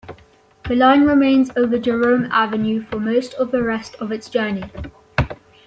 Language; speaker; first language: English; native; English